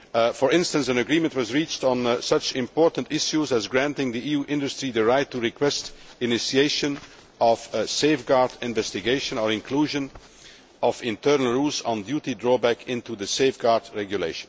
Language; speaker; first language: English; non-native, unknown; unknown